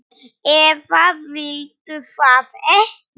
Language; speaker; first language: Icelandic; non-native, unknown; Polish